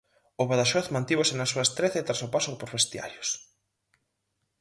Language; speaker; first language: Galician; native; Galician